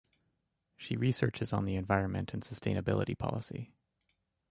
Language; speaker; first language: English; native; English